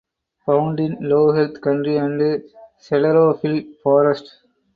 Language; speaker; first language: English; non-native, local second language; Tamil